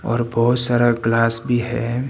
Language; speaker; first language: Hindi; non-native, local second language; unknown